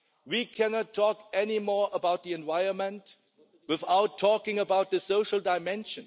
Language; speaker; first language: English; non-native, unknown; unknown